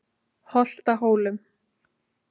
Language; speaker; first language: Icelandic; native; Icelandic